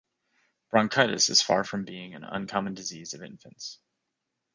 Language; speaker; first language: English; native; English